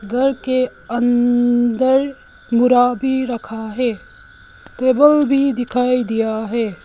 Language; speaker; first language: Hindi; early bilingual, other home language; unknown